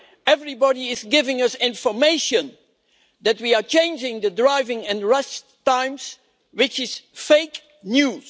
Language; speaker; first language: English; non-native, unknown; Dutch